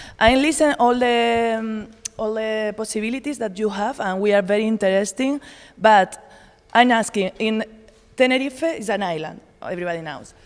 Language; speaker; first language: English; non-native, learner; Spanish